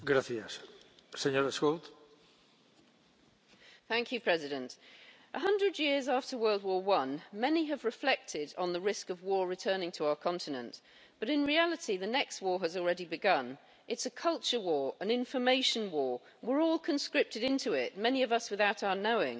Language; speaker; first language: English; native; English